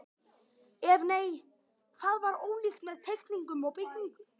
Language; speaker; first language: Icelandic; native; Icelandic